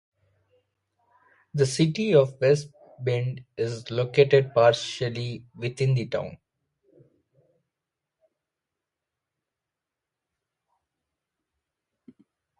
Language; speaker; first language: English; non-native, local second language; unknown